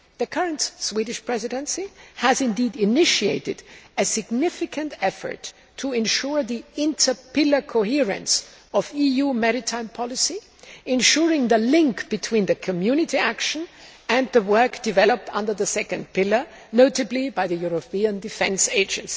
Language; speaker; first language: English; non-native, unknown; German